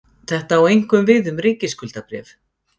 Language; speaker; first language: Icelandic; native; Icelandic